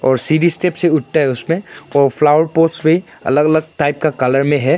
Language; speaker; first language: Hindi; non-native, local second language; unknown